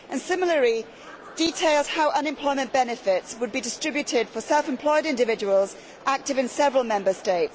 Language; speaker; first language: English; native; English